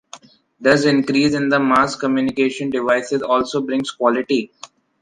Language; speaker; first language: English; non-native, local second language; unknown